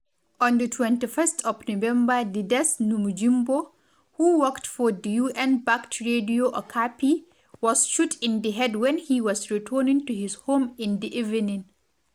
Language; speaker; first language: English; non-native, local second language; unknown